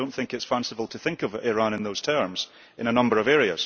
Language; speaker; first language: English; early bilingual, heritage; English